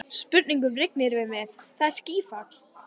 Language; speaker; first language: Icelandic; native; Icelandic